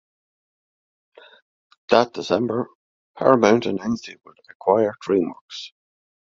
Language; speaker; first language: English; native; English